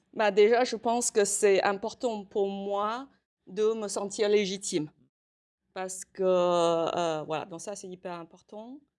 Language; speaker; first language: French; non-native, fluent; Chinese